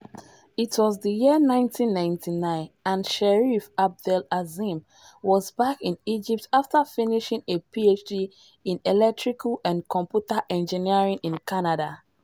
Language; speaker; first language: English; non-native, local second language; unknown